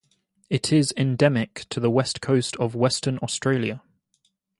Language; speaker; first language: English; native; English